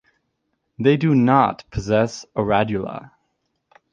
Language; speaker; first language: English; native; English